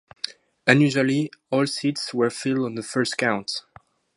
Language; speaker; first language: English; non-native, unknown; French